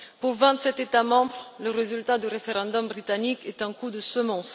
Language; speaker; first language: French; non-native, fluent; Bulgarian